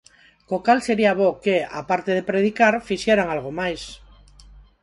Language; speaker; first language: Galician; non-native, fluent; Spanish